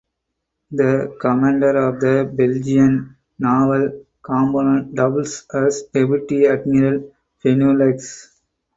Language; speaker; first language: English; non-native, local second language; Tamil